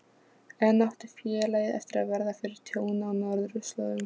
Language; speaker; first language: Icelandic; non-native, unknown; Polish